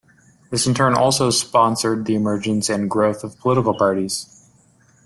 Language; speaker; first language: English; native; English